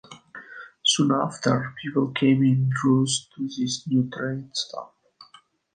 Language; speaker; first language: English; native; English